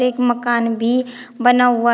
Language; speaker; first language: Hindi; native; Hindi